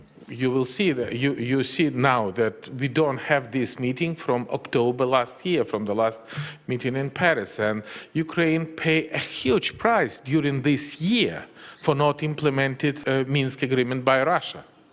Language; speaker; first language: English; non-native, fluent; Ukrainian